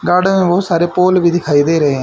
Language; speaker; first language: Hindi; native; Hindi